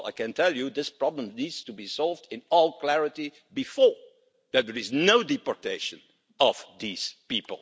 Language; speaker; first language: English; non-native, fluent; Dutch